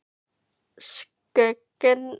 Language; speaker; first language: Icelandic; non-native, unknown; Filipino